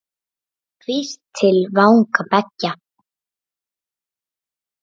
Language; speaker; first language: Icelandic; native; Icelandic